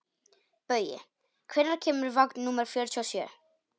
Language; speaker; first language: Icelandic; non-native, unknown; Polish